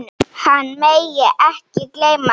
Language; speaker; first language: Icelandic; non-native, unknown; Slovenian